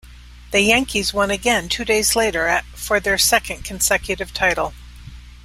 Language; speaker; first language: English; native; English